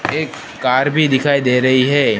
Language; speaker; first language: Hindi; non-native, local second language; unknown